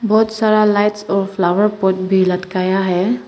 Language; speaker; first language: Hindi; non-native, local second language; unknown